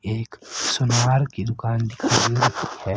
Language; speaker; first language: Hindi; native; Hindi